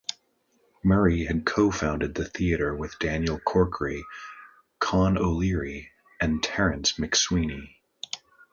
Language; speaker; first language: English; native; English